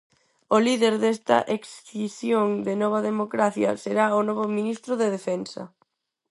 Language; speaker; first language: Galician; non-native, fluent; Spanish